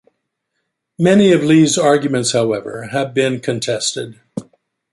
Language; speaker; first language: English; native; English